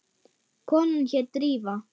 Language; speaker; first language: Icelandic; non-native, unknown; German